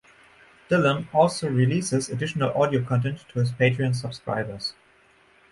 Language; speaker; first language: English; non-native, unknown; German